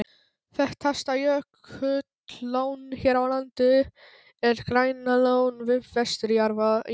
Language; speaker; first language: Icelandic; non-native, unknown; Polish